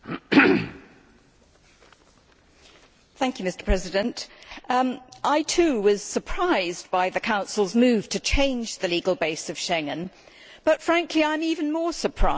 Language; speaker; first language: English; native; English